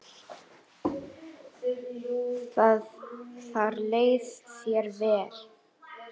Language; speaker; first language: Icelandic; native; Icelandic